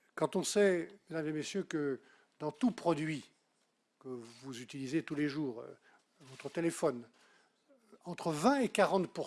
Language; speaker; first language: French; native; French